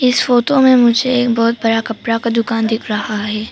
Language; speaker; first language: Hindi; non-native, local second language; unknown